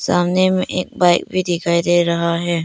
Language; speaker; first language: Hindi; early bilingual, other home language; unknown